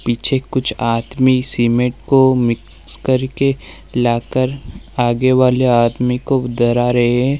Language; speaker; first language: Hindi; native; Hindi